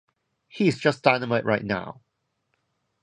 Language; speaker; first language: English; non-native, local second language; Cantonese